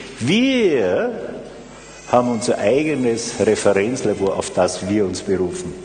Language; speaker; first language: German; native; German